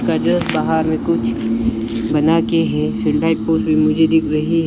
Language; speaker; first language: Hindi; non-native, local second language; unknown